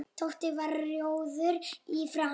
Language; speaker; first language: Icelandic; non-native, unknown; Polish